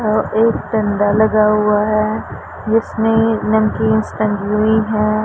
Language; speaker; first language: Hindi; non-native, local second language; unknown